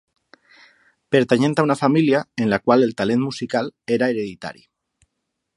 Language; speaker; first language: Catalan; non-native, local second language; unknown